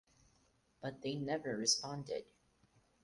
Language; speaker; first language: English; non-native, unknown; Portuguese